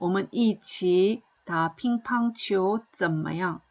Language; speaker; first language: Chinese; non-native, fluent; Korean